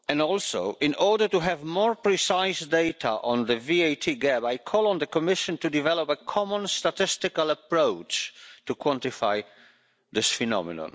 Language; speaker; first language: English; non-native, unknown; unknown